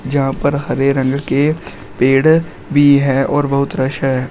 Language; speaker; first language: Hindi; native; Hindi